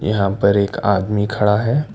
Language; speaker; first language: Hindi; non-native, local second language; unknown